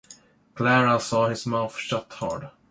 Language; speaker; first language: English; non-native, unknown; Swedish